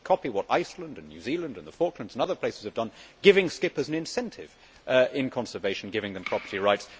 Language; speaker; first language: English; native; English